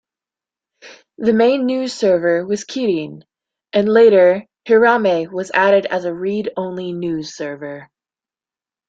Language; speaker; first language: English; native; English